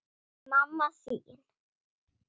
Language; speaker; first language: Icelandic; non-native, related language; Swedish